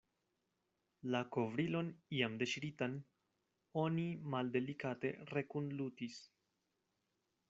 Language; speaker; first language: Esperanto; non-native, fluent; Spanish